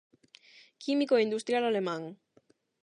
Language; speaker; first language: Galician; non-native, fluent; Spanish